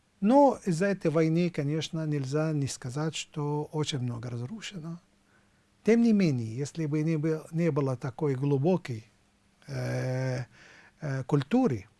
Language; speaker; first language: Russian; non-native, fluent; Arabic